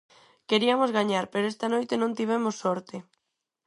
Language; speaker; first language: Galician; non-native, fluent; Spanish